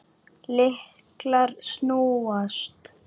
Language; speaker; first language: Icelandic; native; Icelandic